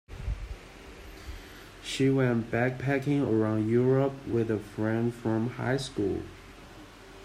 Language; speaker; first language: English; non-native, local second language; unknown